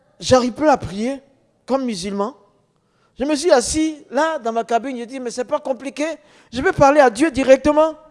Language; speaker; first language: French; non-native, local second language; Dyula